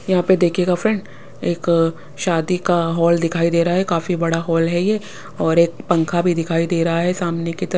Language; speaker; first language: Hindi; non-native, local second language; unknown